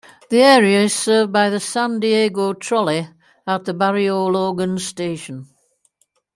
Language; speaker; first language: English; native; English